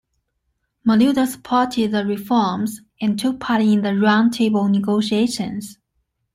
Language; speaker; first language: English; non-native, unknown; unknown